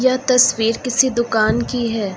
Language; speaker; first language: Hindi; native; Hindi